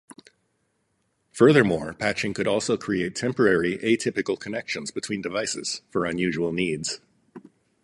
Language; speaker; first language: English; native; English